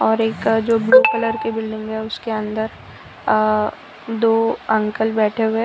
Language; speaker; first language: Hindi; non-native, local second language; Gujarati